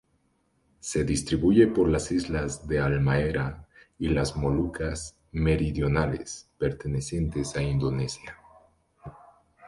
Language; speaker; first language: Spanish; native; Spanish